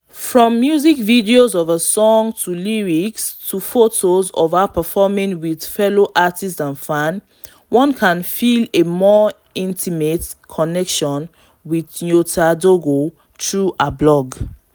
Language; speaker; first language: English; non-native, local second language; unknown